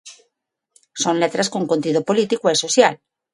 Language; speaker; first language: Galician; non-native, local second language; Spanish